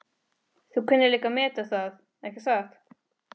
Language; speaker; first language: Icelandic; non-native, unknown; Spanish